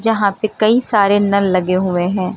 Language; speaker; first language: Hindi; native; Hindi